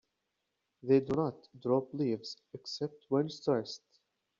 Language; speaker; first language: English; native; English